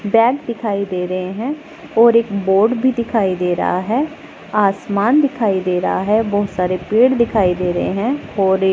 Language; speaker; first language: Hindi; non-native, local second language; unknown